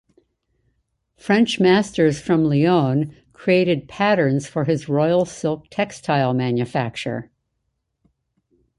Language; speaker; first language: English; native; English